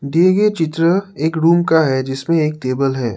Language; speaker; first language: Hindi; non-native, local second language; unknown